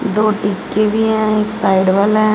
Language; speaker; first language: Hindi; non-native, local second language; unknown